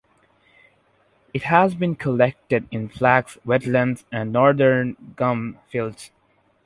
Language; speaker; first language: English; non-native, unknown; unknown